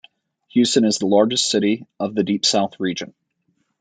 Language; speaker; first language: English; native; English